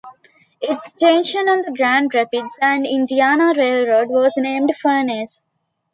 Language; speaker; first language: English; non-native, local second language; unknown